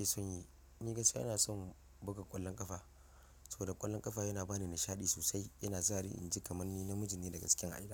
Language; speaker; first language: Hausa; non-native, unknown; Yoruba